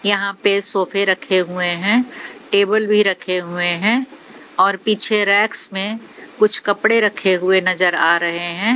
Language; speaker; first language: Hindi; native; Hindi